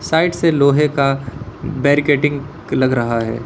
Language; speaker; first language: Hindi; native; Hindi